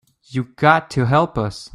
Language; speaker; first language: English; native; English